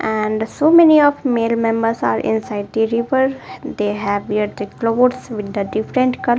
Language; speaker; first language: English; non-native, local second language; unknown